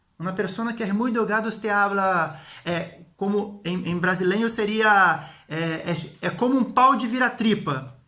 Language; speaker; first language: Portuguese; non-native, learner; Spanish